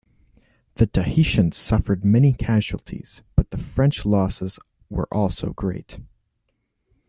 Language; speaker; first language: English; native; English